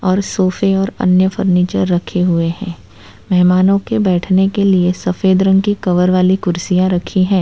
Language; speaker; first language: Hindi; non-native, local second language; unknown